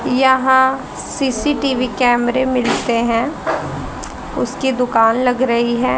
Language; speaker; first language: Hindi; native; Hindi